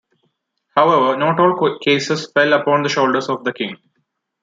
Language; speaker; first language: English; non-native, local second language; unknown